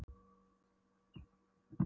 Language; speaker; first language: Icelandic; non-native, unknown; Polish